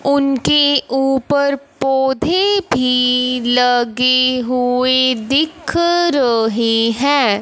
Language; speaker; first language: Hindi; non-native, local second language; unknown